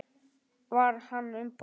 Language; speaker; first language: Icelandic; native; Icelandic